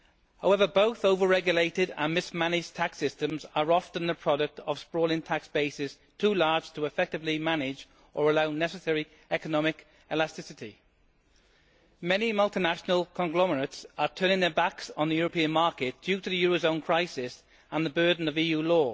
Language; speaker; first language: English; native; English